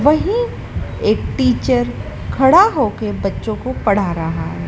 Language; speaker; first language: Hindi; native; Hindi